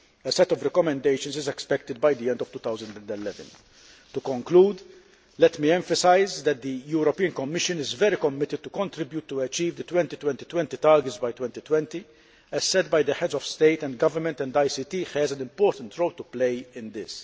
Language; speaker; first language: English; non-native, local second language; Maltese